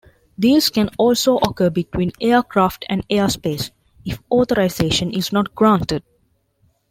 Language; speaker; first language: English; non-native, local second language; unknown